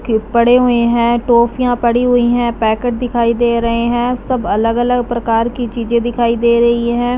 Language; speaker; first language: Hindi; non-native, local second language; Punjabi